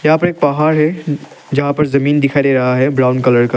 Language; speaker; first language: Hindi; non-native, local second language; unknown